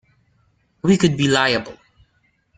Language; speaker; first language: English; non-native, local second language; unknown